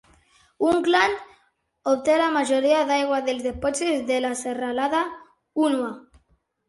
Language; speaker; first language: Catalan; non-native, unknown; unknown